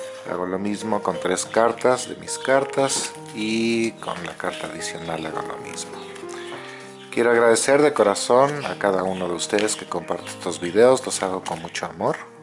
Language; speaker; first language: Spanish; native; Spanish